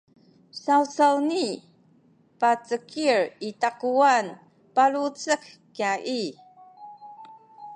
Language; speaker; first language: Sakizaya; non-native, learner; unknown